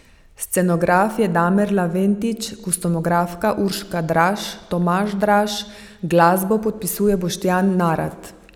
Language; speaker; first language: Slovenian; native; Slovenian